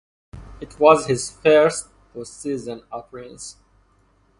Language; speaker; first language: English; non-native, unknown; Persian